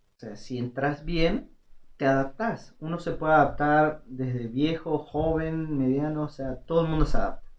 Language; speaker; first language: Spanish; native; Spanish